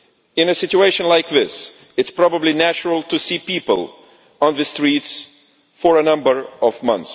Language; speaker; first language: English; non-native, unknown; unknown